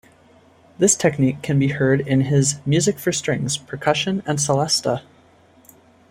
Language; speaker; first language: English; native; English